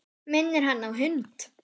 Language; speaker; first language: Icelandic; non-native, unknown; German